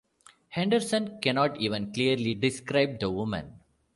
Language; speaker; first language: English; non-native, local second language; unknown